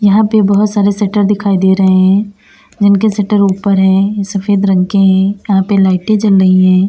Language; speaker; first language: Hindi; native; Hindi